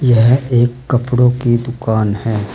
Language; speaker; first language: Hindi; native; Hindi